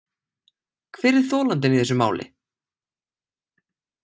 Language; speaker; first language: Icelandic; native; Icelandic